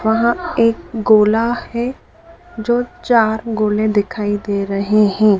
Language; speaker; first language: Hindi; native; Hindi